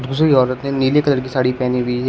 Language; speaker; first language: Hindi; native; Hindi